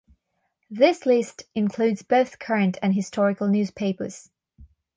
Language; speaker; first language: English; non-native, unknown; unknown